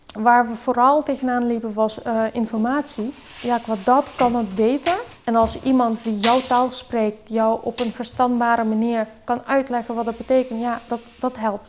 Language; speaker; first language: Dutch; early bilingual, other home language; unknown